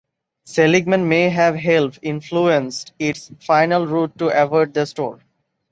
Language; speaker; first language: English; non-native, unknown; Bangla